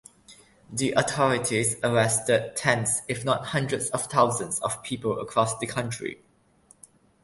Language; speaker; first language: English; non-native, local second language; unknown